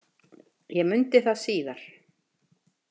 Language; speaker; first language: Icelandic; native; Icelandic